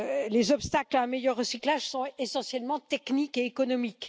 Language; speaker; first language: French; native; French